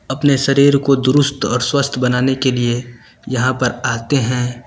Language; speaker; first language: Hindi; native; Hindi